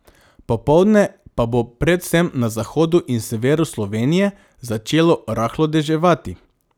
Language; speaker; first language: Slovenian; non-native, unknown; Macedonian